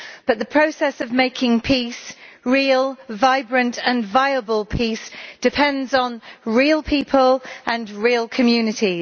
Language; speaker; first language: English; native; English